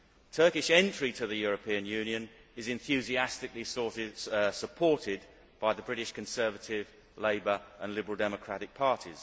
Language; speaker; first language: English; native; English